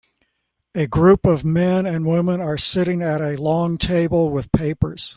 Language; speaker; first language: English; native; English